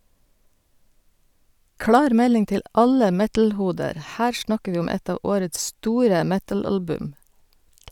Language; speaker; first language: Norwegian; native; Norwegian